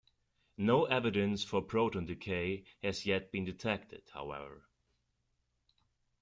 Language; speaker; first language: English; non-native, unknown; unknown